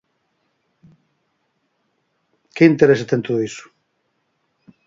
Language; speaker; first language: Galician; native; Galician